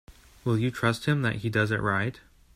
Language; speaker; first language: English; native; English